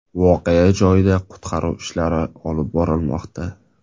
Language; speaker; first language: Uzbek; native; Uzbek